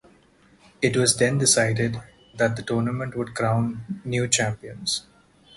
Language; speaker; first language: English; non-native, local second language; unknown